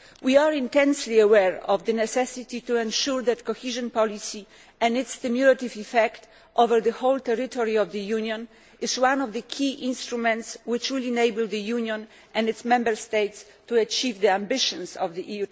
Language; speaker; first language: English; non-native, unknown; Polish